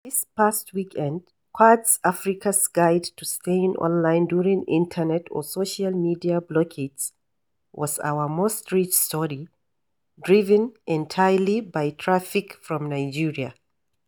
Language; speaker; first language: English; non-native, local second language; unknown